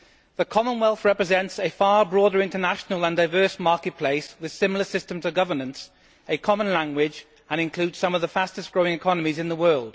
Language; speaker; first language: English; native; English